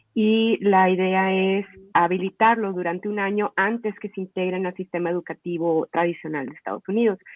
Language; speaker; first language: Spanish; native; Spanish